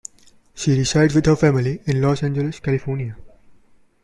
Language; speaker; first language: English; non-native, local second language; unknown